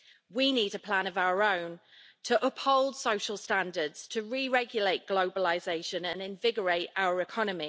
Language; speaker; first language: English; native; English